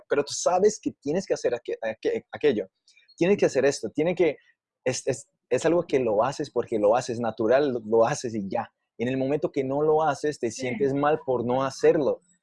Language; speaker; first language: Spanish; non-native, fluent; Portuguese